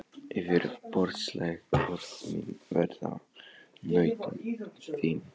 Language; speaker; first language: Icelandic; non-native, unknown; Polish